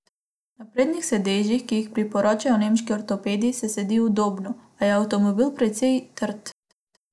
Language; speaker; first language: Slovenian; non-native, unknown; Macedonian